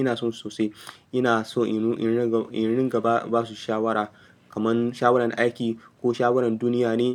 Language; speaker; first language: Hausa; non-native, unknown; Yoruba